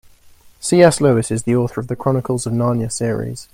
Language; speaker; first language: English; native; English